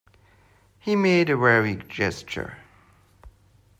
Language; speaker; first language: English; non-native, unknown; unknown